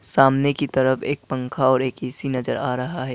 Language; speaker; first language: Hindi; non-native, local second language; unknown